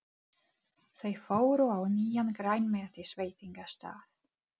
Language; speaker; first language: Icelandic; non-native, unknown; Czech